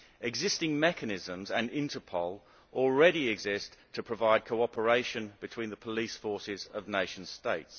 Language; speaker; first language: English; native; English